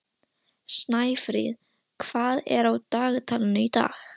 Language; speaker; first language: Icelandic; non-native, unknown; Russian